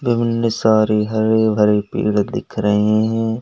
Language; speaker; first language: Hindi; native; Hindi